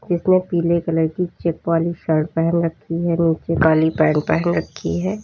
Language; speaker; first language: Hindi; native; Hindi